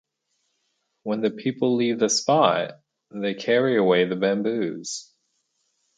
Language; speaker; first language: English; native; English